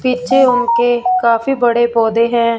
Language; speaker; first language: Hindi; non-native, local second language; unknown